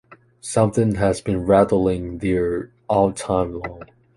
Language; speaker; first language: English; non-native, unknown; Chinese